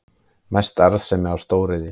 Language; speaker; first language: Icelandic; native; Icelandic